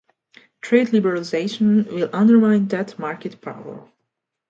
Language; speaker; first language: English; non-native, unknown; Hungarian